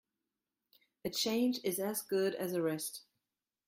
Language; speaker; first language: English; non-native, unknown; German